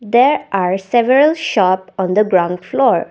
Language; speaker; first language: English; non-native, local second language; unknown